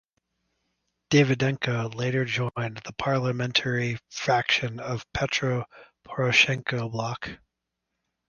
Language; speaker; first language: English; native; English